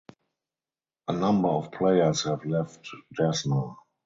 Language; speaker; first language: English; non-native, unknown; German